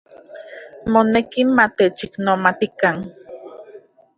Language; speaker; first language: Central Puebla Nahuatl; native; Central Puebla Nahuatl